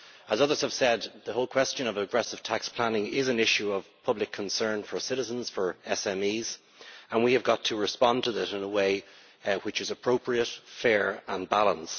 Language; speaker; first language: English; native; English